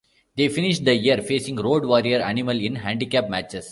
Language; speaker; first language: English; non-native, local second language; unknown